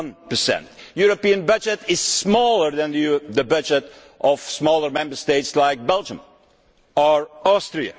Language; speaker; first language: English; non-native, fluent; Dutch